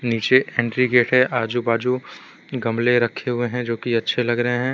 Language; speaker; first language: Hindi; non-native, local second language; Gujarati